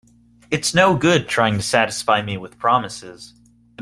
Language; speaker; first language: English; native; English